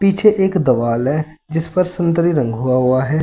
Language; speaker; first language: Hindi; native; Hindi